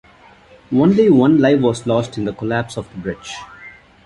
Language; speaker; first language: English; non-native, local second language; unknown